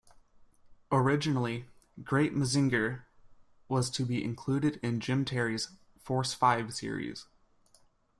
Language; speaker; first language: English; native; English